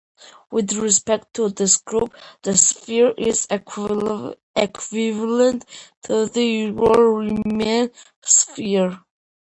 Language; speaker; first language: English; non-native, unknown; Georgian